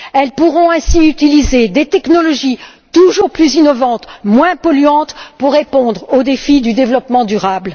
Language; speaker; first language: French; native; French